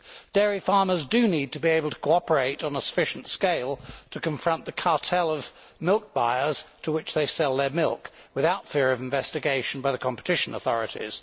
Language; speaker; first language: English; native; English